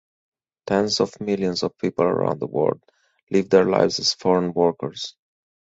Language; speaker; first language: English; native; English